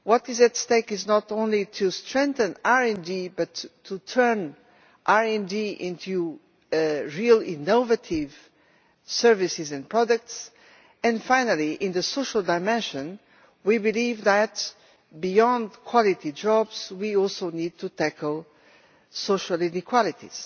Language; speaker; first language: English; non-native, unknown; Portuguese